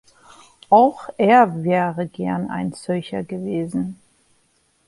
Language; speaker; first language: German; non-native, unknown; English